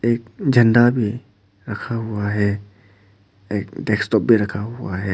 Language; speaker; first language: Hindi; non-native, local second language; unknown